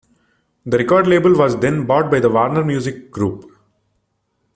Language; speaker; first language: English; non-native, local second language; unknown